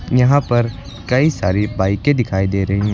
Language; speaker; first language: Hindi; native; Hindi